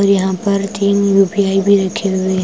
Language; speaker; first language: Hindi; non-native, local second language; Punjabi